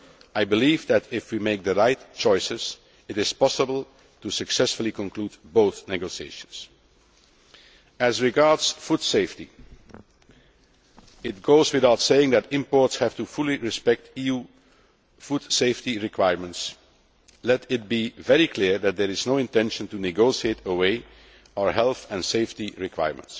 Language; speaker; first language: English; non-native, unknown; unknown